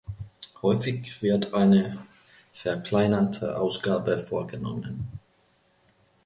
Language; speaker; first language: German; non-native, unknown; Finnish